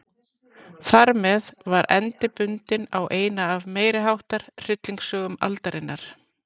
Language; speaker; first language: Icelandic; native; Icelandic